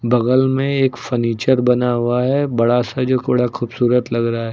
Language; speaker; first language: Hindi; native; Hindi